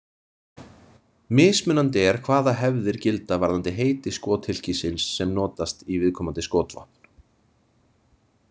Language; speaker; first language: Icelandic; native; Icelandic